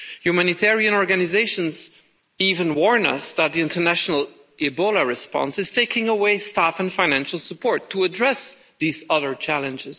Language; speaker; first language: English; non-native, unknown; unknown